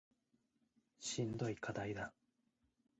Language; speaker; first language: Japanese; native; Japanese